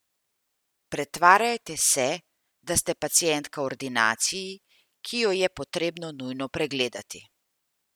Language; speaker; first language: Slovenian; native; Slovenian